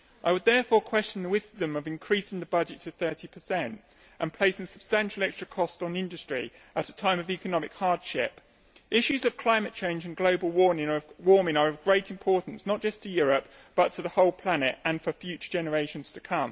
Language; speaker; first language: English; native; English